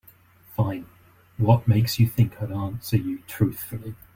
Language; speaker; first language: English; native; English